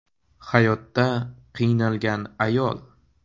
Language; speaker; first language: Uzbek; native; Uzbek